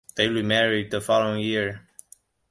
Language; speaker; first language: English; non-native, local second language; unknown